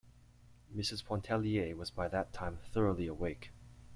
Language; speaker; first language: English; native; English